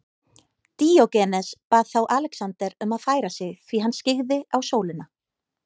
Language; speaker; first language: Icelandic; native; Icelandic